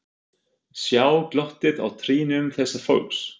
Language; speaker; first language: Icelandic; non-native, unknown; German